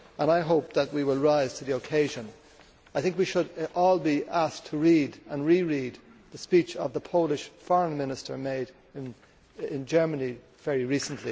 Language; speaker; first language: English; native; English